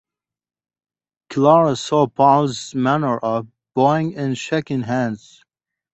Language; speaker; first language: English; non-native, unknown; Pashto